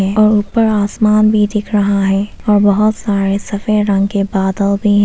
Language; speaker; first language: Hindi; non-native, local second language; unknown